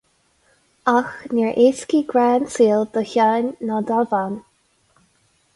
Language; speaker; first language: Irish; non-native, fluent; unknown